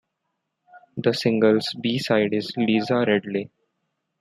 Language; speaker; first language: English; non-native, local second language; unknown